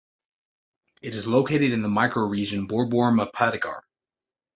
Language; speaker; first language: English; native; English